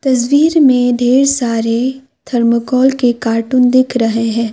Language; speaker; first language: Hindi; non-native, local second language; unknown